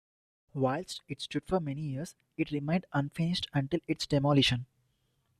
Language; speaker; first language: English; non-native, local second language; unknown